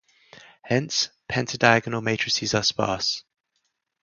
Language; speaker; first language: English; native; English